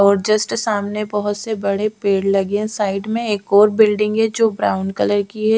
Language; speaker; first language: Hindi; native; Hindi